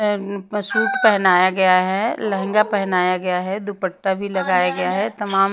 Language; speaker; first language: Hindi; non-native, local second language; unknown